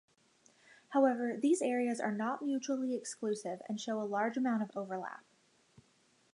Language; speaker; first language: English; native; English